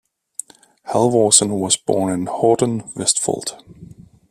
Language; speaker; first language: English; native; English